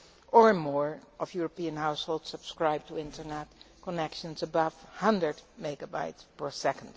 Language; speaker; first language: English; non-native, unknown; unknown